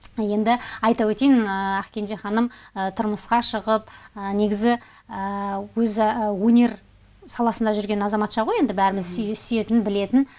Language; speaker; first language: Kazakh; native; Kazakh